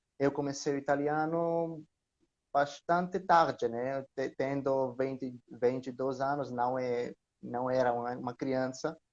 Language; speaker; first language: Portuguese; non-native, learner; Greek